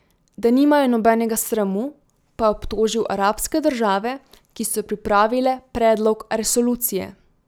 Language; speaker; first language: Slovenian; native; Slovenian